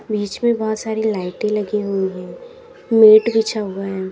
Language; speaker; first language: Hindi; native; Hindi